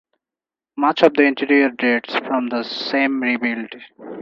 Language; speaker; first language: English; non-native, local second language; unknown